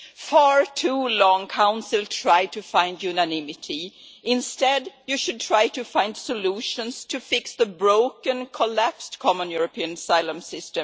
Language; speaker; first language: English; non-native, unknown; Swedish